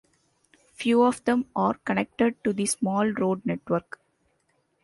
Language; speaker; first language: English; non-native, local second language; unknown